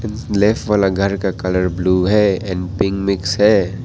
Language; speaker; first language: Hindi; non-native, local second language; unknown